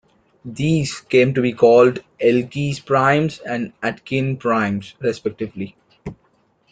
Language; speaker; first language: English; non-native, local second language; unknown